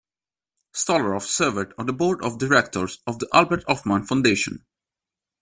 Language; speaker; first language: English; non-native, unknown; Italian